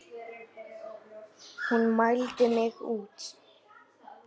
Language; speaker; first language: Icelandic; native; Icelandic